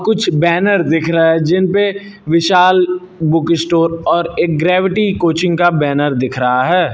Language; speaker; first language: Hindi; native; Hindi